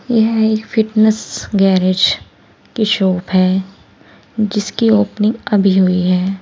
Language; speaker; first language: Hindi; native; Hindi